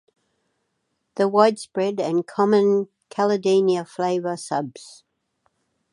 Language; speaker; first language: English; native; English